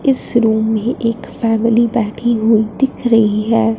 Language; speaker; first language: Hindi; non-native, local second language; Punjabi